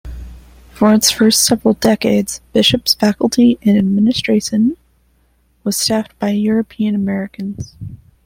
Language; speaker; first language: English; non-native, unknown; Spanish